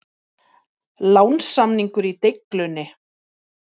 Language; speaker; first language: Icelandic; native; Icelandic